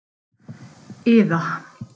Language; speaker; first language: Icelandic; native; Icelandic